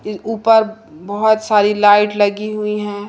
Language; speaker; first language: Hindi; native; Hindi